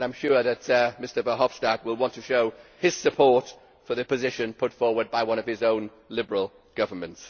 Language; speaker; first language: English; native; English